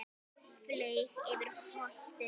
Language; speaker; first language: Icelandic; native; Icelandic